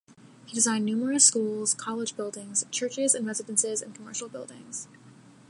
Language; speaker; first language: English; native; English